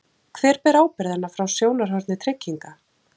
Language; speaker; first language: Icelandic; native; Icelandic